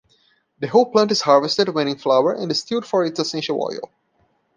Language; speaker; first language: English; non-native, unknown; Portuguese